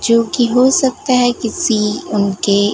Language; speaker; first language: Hindi; non-native, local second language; Gujarati